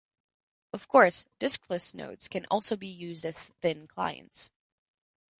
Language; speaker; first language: English; non-native, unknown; French